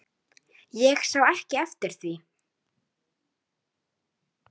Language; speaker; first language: Icelandic; native; Icelandic